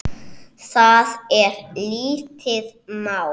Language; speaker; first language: Icelandic; native; Icelandic